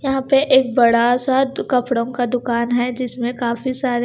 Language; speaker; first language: Hindi; non-native, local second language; Punjabi